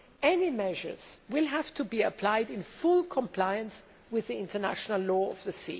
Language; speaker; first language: English; non-native, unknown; German